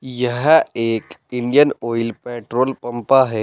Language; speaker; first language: Hindi; native; Hindi